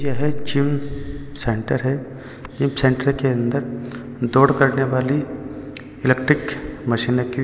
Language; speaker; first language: Hindi; native; Hindi